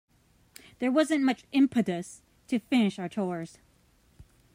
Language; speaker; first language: English; native; English